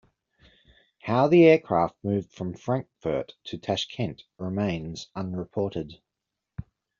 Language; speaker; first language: English; native; English